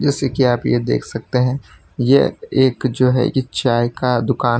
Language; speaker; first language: Hindi; non-native, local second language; Gujarati